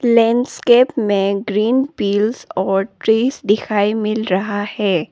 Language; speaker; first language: Hindi; non-native, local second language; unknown